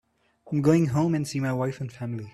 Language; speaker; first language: English; non-native, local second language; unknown